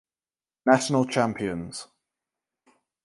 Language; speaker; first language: English; native; English